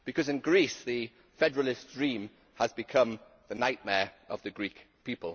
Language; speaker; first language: English; native; English